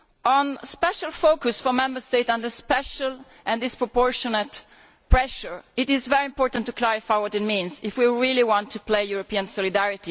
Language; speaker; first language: English; non-native, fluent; Italian